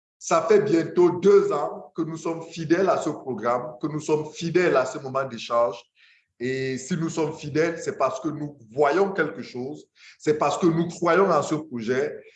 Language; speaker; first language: French; non-native, local second language; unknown